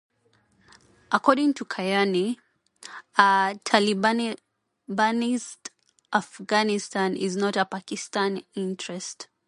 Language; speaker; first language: English; non-native, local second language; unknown